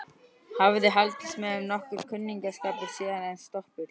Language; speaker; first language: Icelandic; native; Icelandic